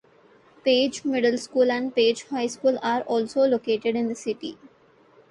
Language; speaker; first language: English; native; English